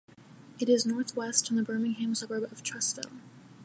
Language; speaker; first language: English; native; English